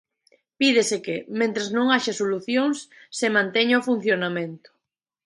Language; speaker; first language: Galician; native; Galician